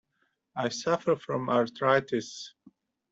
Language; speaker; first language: English; native; English